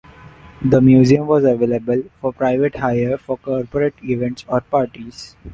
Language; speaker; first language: English; non-native, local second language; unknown